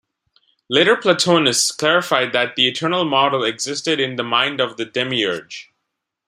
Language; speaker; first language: English; non-native, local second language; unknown